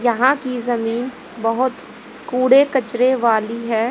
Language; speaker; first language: Hindi; native; Hindi